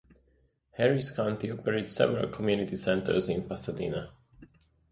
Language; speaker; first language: English; native; English